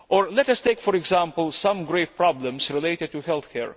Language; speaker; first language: English; non-native, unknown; Lithuanian